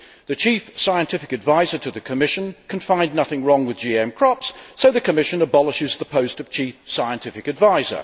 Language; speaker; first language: English; native; English